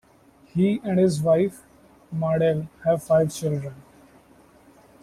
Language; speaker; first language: English; non-native, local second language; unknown